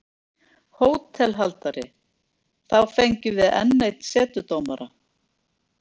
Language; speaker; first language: Icelandic; native; Icelandic